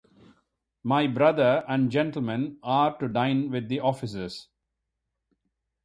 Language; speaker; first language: English; non-native, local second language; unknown